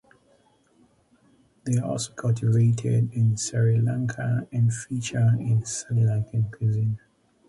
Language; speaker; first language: English; native; English